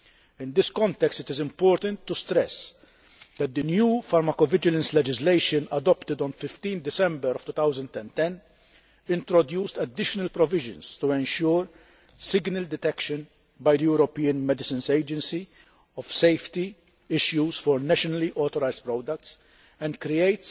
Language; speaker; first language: English; non-native, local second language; Maltese